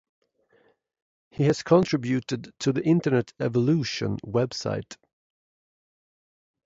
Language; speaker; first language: English; non-native, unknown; Swedish